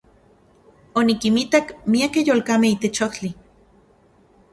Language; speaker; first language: Central Puebla Nahuatl; non-native, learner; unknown